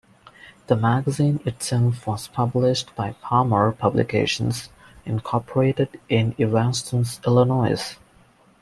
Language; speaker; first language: English; non-native, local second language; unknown